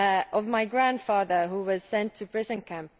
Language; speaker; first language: English; non-native, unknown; Estonian